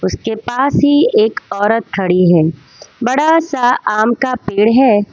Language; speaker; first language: Hindi; non-native, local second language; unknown